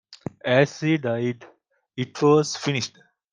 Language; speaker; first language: English; native; English